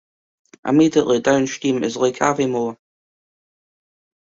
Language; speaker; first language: English; native; English